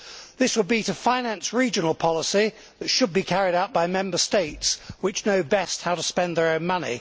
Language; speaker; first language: English; native; English